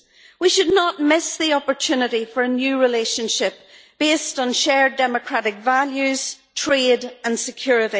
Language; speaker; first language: English; native; English